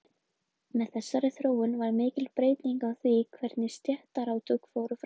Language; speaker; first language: Icelandic; native; Icelandic